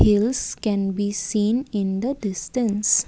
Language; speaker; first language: English; non-native, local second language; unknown